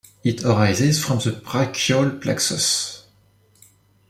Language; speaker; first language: English; non-native, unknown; French